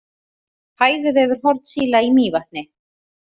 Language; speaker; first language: Icelandic; native; Icelandic